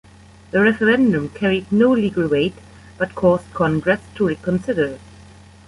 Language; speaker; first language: English; non-native, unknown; German